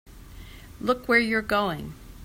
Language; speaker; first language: English; native; English